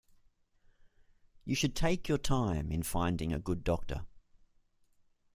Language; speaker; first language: English; native; English